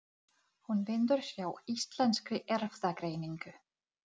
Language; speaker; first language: Icelandic; non-native, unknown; Czech